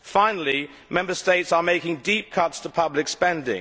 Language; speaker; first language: English; native; English